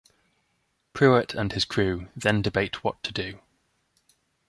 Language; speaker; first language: English; native; English